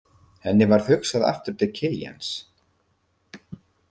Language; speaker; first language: Icelandic; native; Icelandic